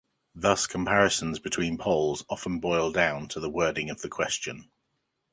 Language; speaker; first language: English; native; English